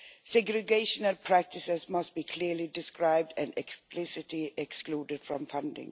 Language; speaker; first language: English; non-native, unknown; Swedish